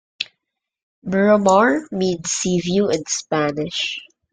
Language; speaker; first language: English; non-native, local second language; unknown